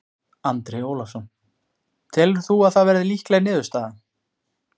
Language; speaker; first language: Icelandic; native; Icelandic